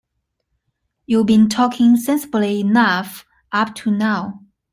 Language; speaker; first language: English; non-native, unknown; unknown